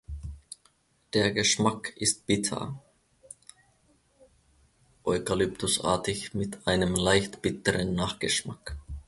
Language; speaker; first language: German; non-native, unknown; Finnish